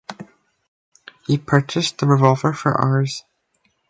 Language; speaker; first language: English; native; English